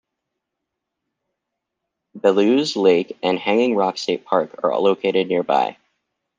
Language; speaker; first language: English; native; English